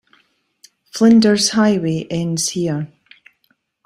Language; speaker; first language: English; native; English